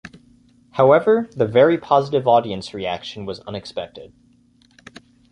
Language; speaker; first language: English; native; English